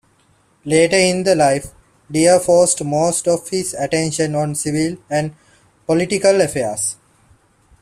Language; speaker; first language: English; non-native, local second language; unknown